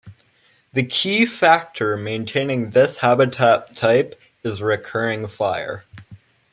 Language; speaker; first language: English; native; English